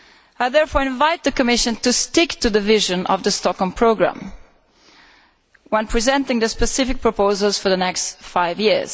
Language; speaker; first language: English; non-native, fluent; Italian